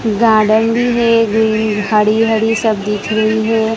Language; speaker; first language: Hindi; non-native, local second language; Gujarati